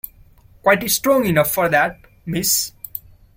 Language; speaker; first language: English; non-native, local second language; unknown